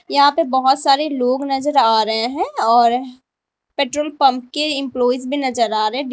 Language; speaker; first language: Hindi; native; Hindi